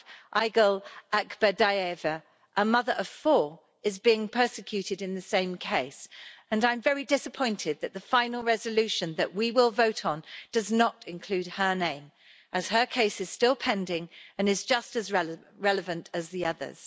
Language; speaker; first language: English; native; English